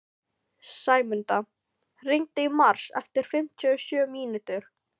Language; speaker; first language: Icelandic; non-native, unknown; Filipino